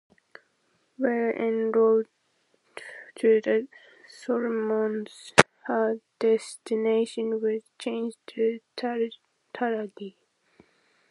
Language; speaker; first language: English; non-native, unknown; Japanese